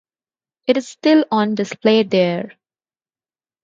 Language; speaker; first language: English; non-native, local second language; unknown